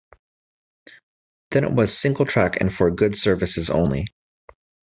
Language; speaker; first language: English; native; English